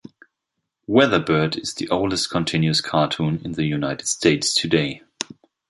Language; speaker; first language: English; non-native, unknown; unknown